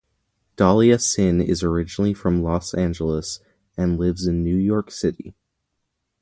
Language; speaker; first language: English; native; English